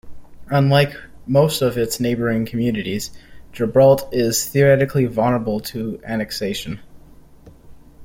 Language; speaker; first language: English; native; English